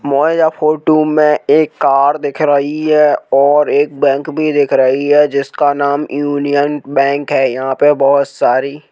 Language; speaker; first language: Hindi; native; Hindi